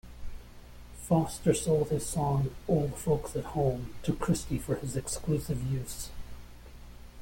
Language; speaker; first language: English; native; English